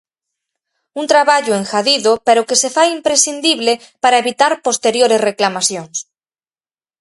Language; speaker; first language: Galician; native; Galician